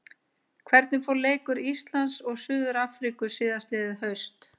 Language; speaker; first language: Icelandic; native; Icelandic